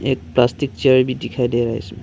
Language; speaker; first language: Hindi; non-native, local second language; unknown